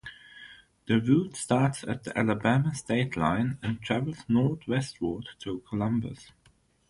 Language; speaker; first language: English; non-native, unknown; German